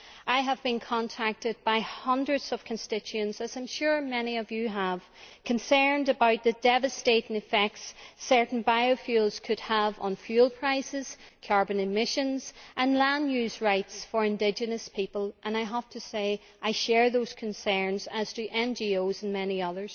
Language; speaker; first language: English; native; English